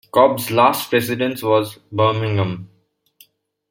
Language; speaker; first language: English; non-native, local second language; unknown